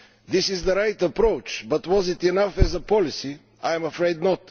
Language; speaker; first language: English; non-native, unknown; Bulgarian